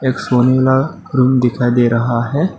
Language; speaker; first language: Hindi; non-native, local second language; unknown